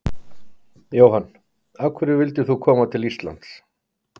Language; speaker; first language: Icelandic; native; Icelandic